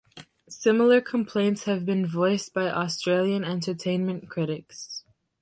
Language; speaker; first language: English; native; English